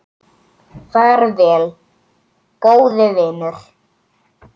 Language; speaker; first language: Icelandic; native; Icelandic